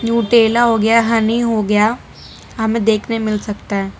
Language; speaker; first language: Hindi; non-native, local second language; Gujarati